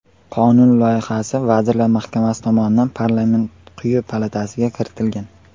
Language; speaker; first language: Uzbek; native; Uzbek